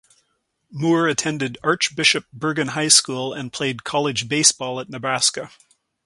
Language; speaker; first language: English; native; English